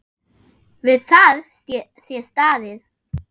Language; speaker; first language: Icelandic; non-native, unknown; German